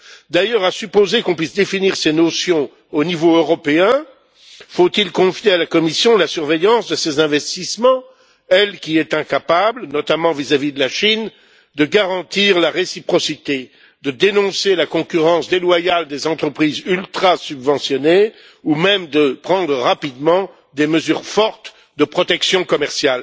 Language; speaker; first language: French; native; French